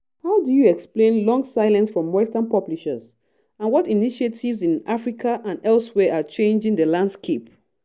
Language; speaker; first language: English; non-native, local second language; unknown